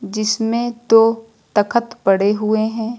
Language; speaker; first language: Hindi; native; Hindi